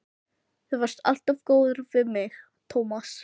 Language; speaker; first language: Icelandic; non-native, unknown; Filipino